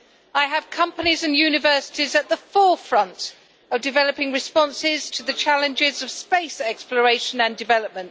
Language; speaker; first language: English; native; English